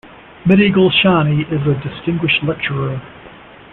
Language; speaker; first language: English; native; English